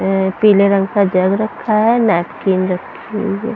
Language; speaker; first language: Hindi; non-native, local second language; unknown